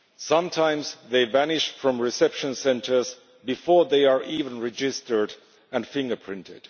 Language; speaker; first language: English; non-native, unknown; Finnish